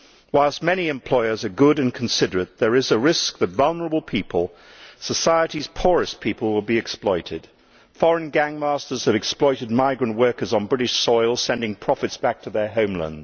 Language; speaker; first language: English; native; English